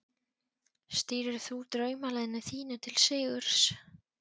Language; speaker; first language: Icelandic; non-native, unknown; Polish